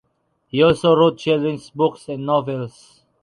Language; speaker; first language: English; non-native, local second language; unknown